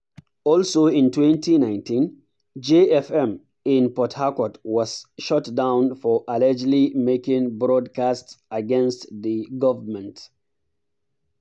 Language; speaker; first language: English; non-native, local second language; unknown